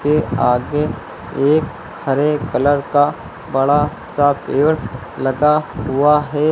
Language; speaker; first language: Hindi; native; Hindi